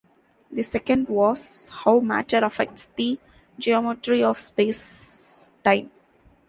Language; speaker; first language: English; non-native, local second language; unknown